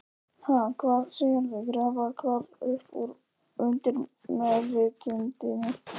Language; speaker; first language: Icelandic; non-native, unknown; Polish